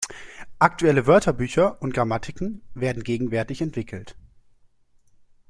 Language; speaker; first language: German; native; German